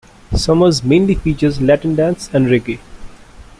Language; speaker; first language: English; non-native, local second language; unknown